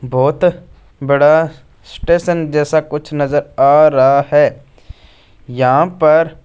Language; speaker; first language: Hindi; non-native, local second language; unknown